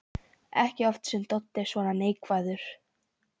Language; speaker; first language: Icelandic; non-native, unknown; Polish